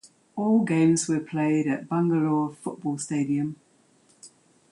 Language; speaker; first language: English; native; English